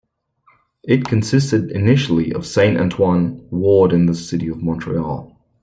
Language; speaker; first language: English; native; English